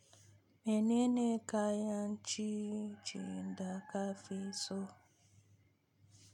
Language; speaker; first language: Hausa; native; Hausa